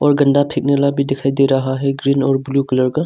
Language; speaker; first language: Hindi; non-native, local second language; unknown